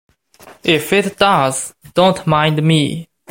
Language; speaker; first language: English; non-native, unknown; Chinese